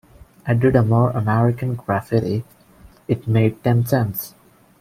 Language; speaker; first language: English; non-native, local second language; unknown